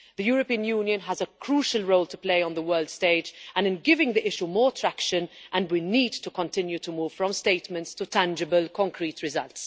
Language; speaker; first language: English; non-native, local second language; Maltese